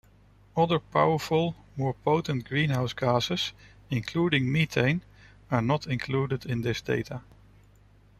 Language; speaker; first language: English; non-native, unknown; Dutch